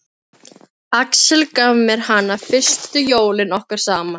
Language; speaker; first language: Icelandic; non-native, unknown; Filipino